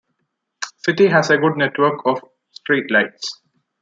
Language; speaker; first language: English; non-native, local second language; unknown